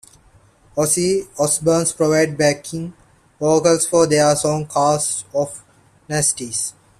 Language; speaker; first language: English; non-native, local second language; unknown